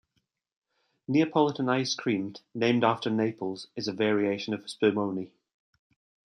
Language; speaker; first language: English; native; English